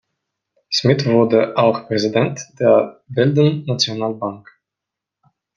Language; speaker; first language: German; non-native, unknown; Russian